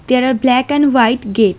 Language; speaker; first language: English; non-native, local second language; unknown